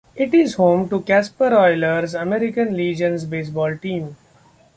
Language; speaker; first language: English; non-native, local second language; Marathi